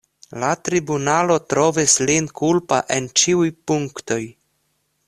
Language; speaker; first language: Esperanto; non-native, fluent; Russian